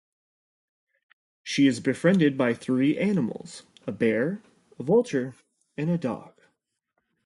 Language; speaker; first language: English; native; English